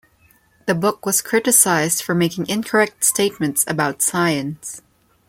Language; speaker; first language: English; non-native, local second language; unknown